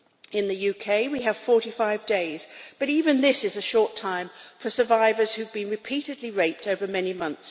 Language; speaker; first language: English; native; English